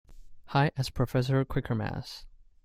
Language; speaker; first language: English; non-native, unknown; Chinese